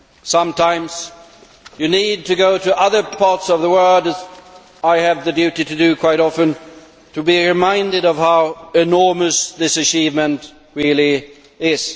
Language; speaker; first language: English; non-native, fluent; Swedish